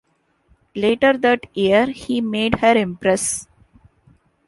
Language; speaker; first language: English; non-native, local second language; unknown